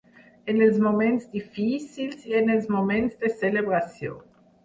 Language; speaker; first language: Catalan; non-native, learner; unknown